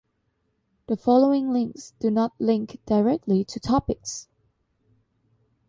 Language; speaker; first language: English; non-native, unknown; Thai